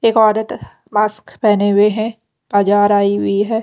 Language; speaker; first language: Hindi; non-native, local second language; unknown